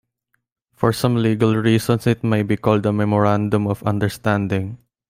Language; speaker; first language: English; non-native, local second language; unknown